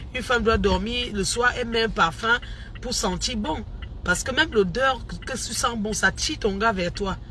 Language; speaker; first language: French; non-native, local second language; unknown